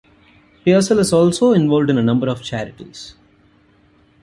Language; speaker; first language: English; non-native, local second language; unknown